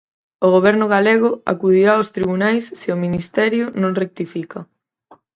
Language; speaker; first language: Galician; native; Galician